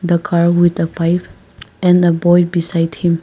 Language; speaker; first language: English; non-native, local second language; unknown